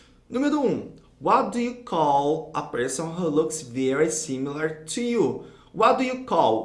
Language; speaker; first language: English; non-native, fluent; Portuguese